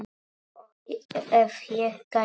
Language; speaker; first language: Icelandic; non-native, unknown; Polish